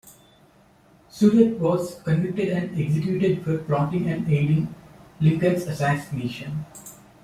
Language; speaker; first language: English; non-native, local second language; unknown